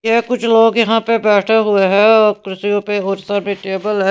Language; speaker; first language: Hindi; non-native, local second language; Punjabi